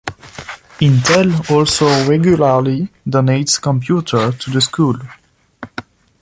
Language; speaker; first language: English; non-native, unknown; French